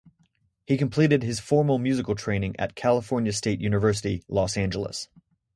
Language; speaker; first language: English; native; English